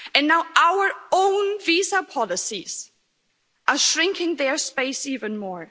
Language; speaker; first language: English; non-native, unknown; German